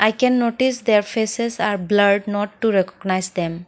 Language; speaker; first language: English; non-native, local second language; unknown